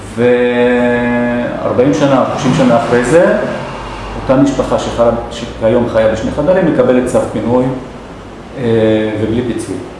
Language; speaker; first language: Hebrew; non-native, local second language; Arabic